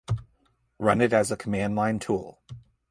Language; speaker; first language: English; native; English